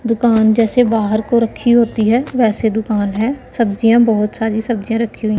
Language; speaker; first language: Hindi; non-native, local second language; Punjabi